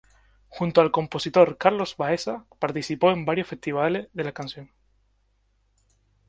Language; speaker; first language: Spanish; native; Spanish